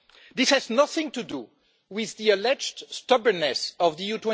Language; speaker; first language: English; non-native, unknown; French